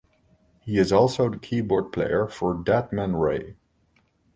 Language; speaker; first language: English; non-native, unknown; Dutch